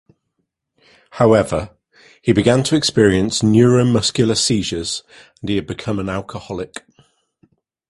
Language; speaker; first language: English; native; English